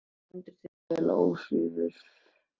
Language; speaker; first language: Icelandic; native; Icelandic